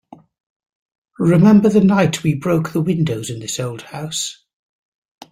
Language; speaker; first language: English; native; English